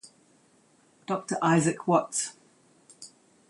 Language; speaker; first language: English; native; English